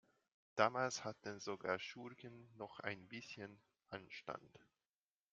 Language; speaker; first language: German; non-native, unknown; Hungarian